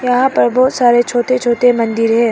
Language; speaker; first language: Hindi; non-native, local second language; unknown